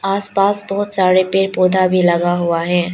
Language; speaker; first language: Hindi; non-native, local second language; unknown